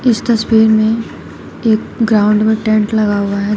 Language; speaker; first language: Hindi; native; Hindi